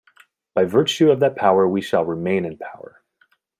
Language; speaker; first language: English; native; English